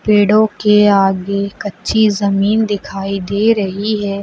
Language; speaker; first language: Hindi; native; Hindi